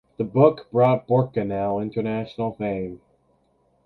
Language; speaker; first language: English; native; English